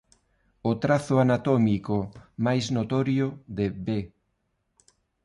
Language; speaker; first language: Galician; non-native, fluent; Spanish